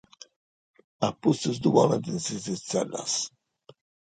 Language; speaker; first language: Sardinian; native; Sardinian